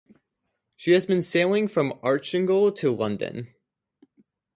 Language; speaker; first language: English; native; English